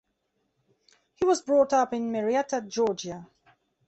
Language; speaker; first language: English; non-native, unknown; Belarusian